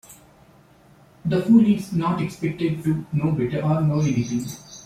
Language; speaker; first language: English; non-native, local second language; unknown